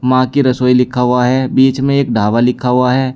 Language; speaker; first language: Hindi; native; Hindi